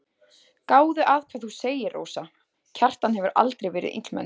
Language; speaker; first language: Icelandic; native; Icelandic